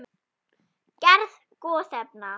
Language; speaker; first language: Icelandic; non-native, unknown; German